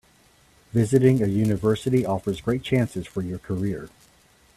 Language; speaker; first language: English; native; English